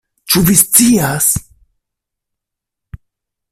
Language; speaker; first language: Esperanto; non-native, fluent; Italian